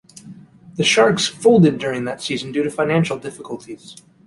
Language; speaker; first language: English; native; English